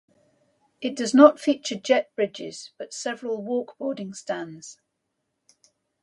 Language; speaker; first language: English; native; English